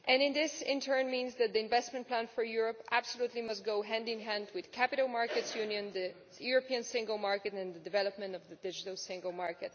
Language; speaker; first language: English; non-native, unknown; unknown